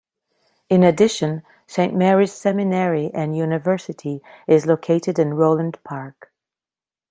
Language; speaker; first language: English; non-native, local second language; French